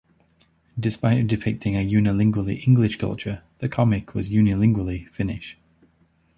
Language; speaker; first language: English; native; English